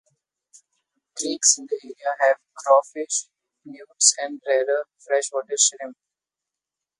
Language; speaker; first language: English; non-native, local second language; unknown